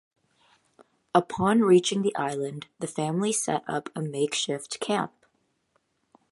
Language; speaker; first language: English; native; English